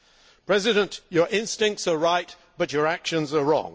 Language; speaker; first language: English; native; English